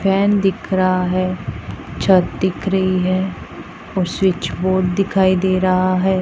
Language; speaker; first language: Hindi; non-native, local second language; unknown